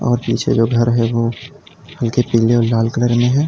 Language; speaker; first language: Hindi; native; Hindi